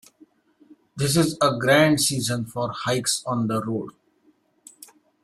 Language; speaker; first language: English; non-native, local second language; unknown